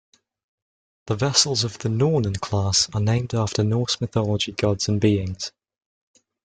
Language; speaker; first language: English; native; English